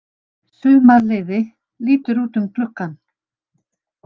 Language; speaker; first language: Icelandic; native; Icelandic